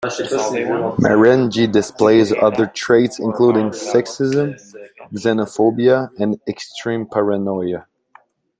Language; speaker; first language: English; non-native, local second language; French